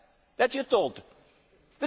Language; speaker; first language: English; non-native, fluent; Dutch